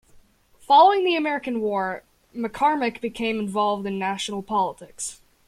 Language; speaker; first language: English; native; English